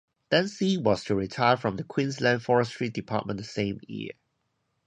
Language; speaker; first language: English; non-native, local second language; Cantonese